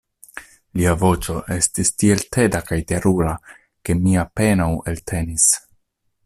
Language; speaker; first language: Esperanto; non-native, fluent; Italian